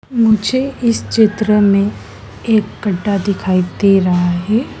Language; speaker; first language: Hindi; native; Hindi